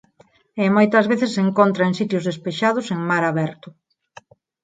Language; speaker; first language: Galician; non-native, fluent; Spanish